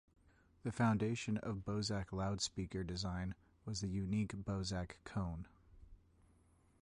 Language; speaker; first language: English; native; English